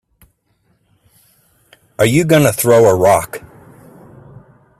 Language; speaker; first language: English; native; English